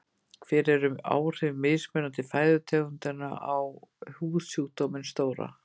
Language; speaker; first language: Icelandic; native; Icelandic